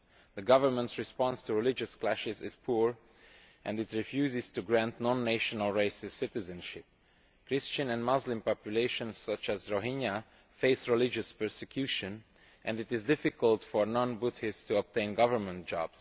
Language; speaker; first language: English; non-native, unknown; Romanian